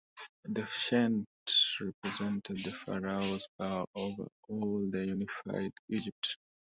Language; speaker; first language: English; non-native, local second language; Swahili